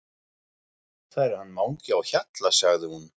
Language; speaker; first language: Icelandic; non-native, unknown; German